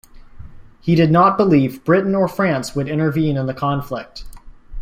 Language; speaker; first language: English; native; English